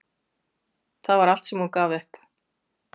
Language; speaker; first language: Icelandic; native; Icelandic